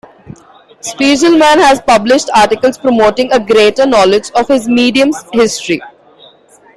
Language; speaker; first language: English; non-native, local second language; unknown